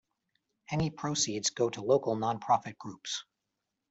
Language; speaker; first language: English; native; English